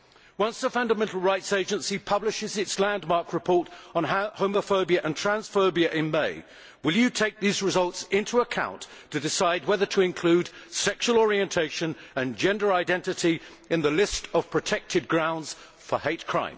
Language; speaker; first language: English; native; English